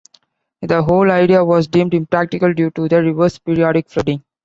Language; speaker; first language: English; non-native, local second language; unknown